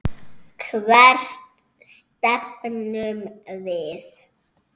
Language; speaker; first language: Icelandic; native; Icelandic